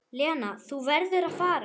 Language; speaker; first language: Icelandic; non-native, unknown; German